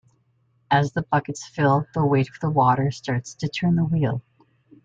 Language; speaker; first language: English; native; English